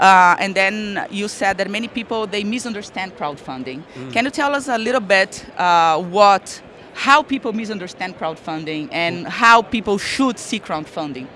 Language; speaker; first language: English; non-native, fluent; Portuguese